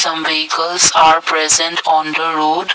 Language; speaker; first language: English; non-native, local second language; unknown